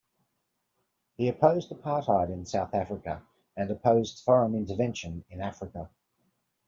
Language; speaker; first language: English; native; English